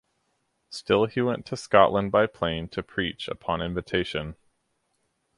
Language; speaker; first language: English; native; English